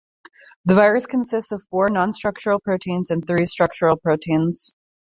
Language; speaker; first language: English; native; English